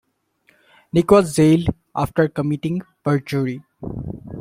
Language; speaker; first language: English; non-native, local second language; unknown